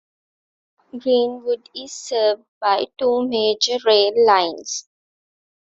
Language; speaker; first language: English; non-native, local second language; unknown